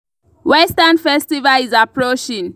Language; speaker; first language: English; non-native, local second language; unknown